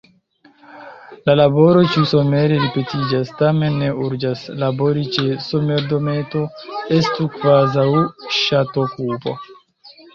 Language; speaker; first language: Esperanto; non-native, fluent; Chinese